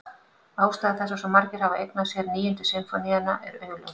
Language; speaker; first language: Icelandic; native; Icelandic